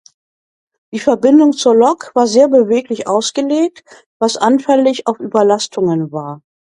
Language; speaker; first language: German; native; German